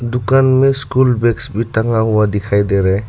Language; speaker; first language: Hindi; non-native, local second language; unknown